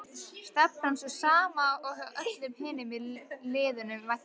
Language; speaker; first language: Icelandic; native; Icelandic